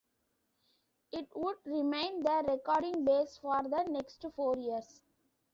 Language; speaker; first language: English; non-native, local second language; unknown